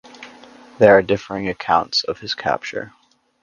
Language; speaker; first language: English; native; English